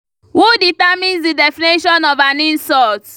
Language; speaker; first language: English; non-native, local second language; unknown